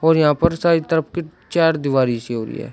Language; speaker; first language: Hindi; native; Hindi